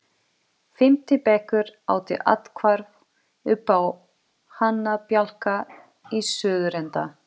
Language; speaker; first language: Icelandic; non-native, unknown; Portuguese